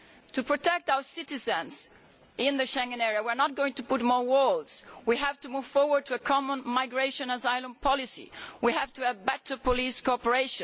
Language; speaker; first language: English; non-native, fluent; Italian